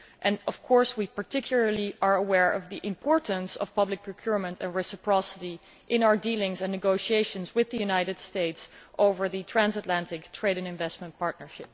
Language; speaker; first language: English; non-native, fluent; Dutch